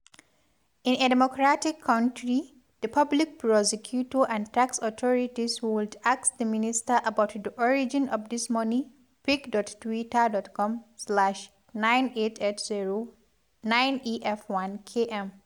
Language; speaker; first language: English; non-native, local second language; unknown